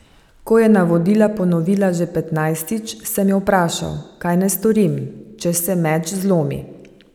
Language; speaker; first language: Slovenian; native; Slovenian